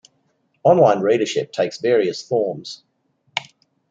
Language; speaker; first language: English; native; English